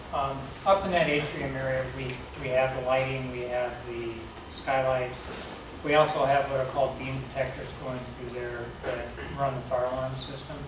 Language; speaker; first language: English; native; English